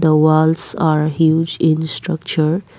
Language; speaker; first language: English; non-native, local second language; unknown